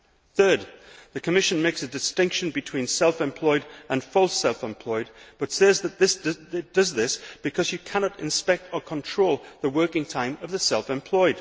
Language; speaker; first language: English; native; English